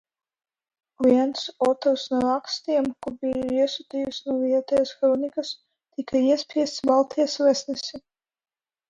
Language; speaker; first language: Latvian; non-native, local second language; Russian